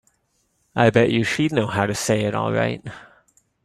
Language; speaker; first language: English; native; English